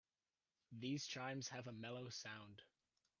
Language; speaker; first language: English; native; English